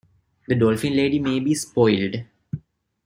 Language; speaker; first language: English; non-native, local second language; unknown